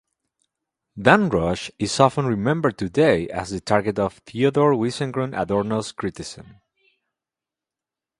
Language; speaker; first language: English; native; English